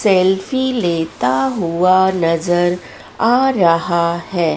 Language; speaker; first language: Hindi; native; Hindi